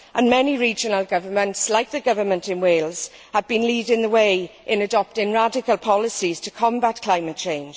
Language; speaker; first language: English; native; English